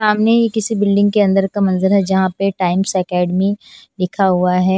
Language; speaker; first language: Hindi; non-native, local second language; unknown